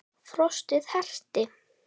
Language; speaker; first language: Icelandic; native; Icelandic